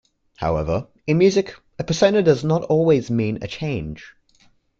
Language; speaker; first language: English; native; English